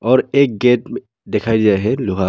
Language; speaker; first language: Hindi; non-native, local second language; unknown